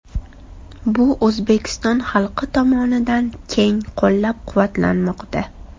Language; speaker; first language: Uzbek; native; Uzbek